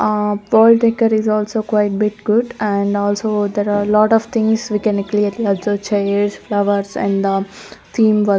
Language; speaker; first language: English; non-native, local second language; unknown